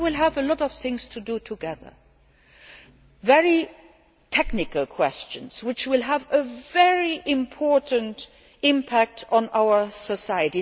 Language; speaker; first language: English; non-native, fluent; Luxembourgish